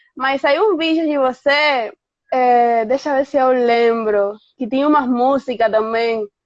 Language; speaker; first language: Portuguese; non-native, fluent; Spanish